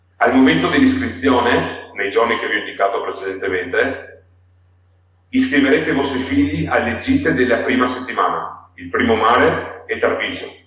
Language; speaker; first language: Italian; non-native, fluent; Polish